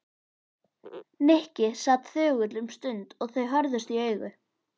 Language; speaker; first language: Icelandic; native; Icelandic